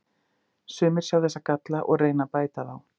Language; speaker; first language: Icelandic; native; Icelandic